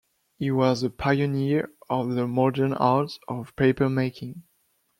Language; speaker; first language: English; non-native, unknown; French